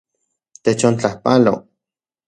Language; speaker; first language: Central Puebla Nahuatl; non-native, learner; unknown